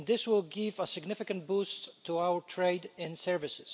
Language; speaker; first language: English; non-native, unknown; Polish